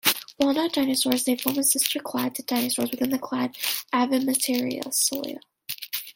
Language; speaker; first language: English; native; English